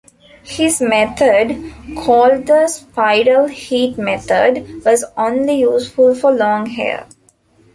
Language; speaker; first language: English; non-native, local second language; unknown